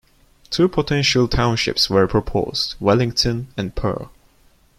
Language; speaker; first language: English; non-native, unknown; Turkish